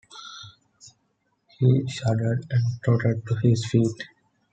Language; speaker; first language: English; non-native, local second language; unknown